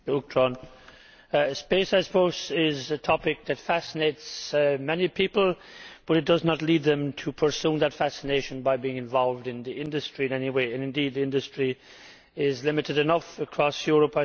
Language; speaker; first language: English; native; English